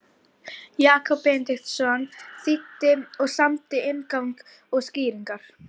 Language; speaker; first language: Icelandic; native; Icelandic